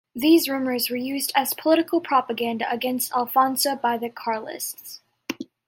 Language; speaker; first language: English; native; English